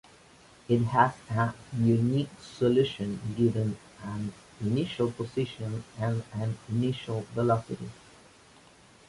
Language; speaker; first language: English; non-native, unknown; Spanish